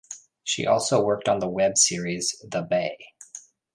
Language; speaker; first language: English; native; English